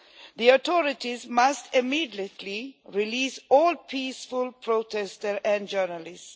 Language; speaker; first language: English; non-native, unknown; Swedish